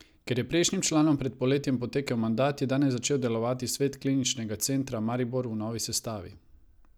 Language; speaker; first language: Slovenian; non-native, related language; Croatian